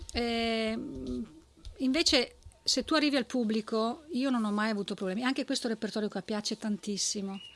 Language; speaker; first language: Italian; native; Italian